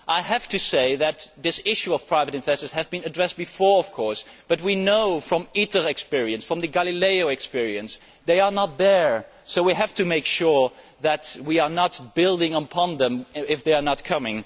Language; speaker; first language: English; non-native, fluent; Dutch